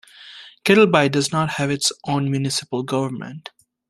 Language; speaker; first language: English; native; English